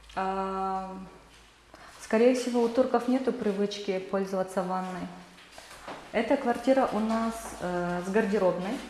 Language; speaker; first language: Russian; non-native, local second language; Kyrgyz